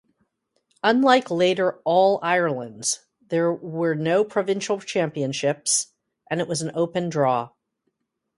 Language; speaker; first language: English; native; English